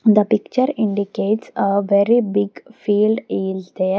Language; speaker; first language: English; non-native, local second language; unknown